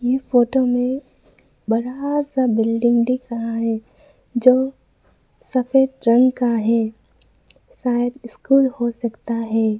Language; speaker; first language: Hindi; non-native, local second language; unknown